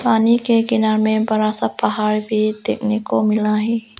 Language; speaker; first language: Hindi; non-native, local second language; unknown